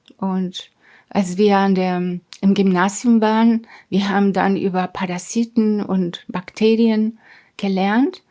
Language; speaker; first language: German; non-native, fluent; Spanish